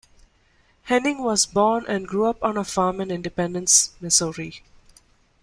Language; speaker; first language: English; non-native, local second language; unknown